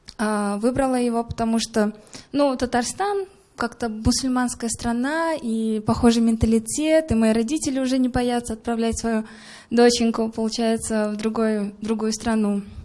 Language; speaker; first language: Russian; non-native, local second language; Kyrgyz